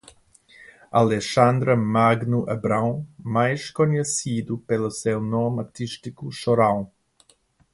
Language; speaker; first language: Portuguese; non-native, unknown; English